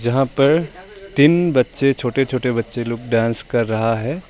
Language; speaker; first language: Hindi; non-native, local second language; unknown